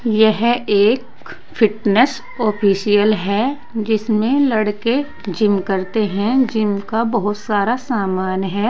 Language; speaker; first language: Hindi; native; Hindi